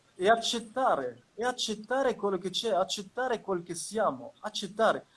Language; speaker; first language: Italian; non-native, fluent; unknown